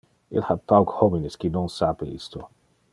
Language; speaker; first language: Interlingua; non-native, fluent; Dutch